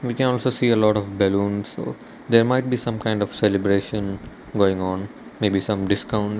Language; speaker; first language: English; non-native, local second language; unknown